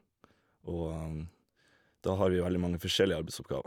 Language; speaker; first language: Norwegian; native; Norwegian